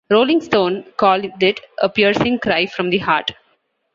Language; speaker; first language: English; non-native, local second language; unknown